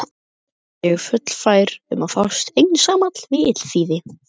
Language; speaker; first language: Icelandic; native; Icelandic